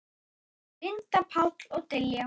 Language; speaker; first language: Icelandic; native; Icelandic